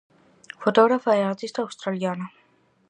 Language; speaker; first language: Galician; native; Galician